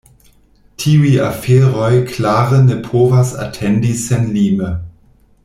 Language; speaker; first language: Esperanto; non-native, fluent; German